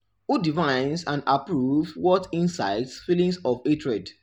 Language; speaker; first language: English; non-native, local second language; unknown